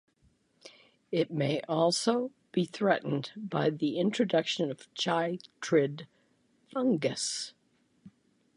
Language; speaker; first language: English; native; English